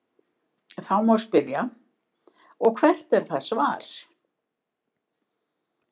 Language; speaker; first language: Icelandic; native; Icelandic